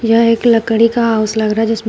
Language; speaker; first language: Hindi; native; Hindi